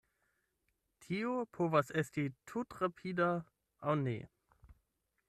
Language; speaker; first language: Esperanto; non-native, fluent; German